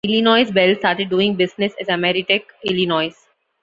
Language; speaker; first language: English; non-native, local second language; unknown